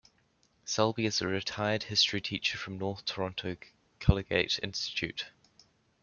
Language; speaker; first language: English; native; English